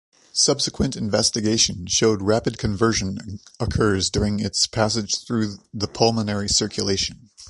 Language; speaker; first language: English; native; English